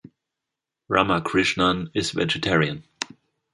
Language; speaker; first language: English; non-native, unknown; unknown